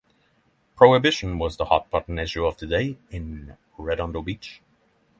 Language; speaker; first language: English; non-native, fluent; Norwegian